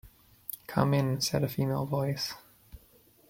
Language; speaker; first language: English; native; English